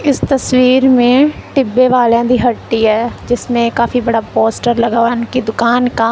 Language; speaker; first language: Hindi; non-native, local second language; Punjabi